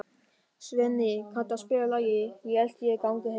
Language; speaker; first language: Icelandic; non-native, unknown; German